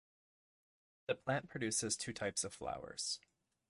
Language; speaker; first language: English; native; English